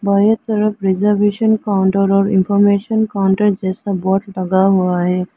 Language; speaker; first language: Hindi; non-native, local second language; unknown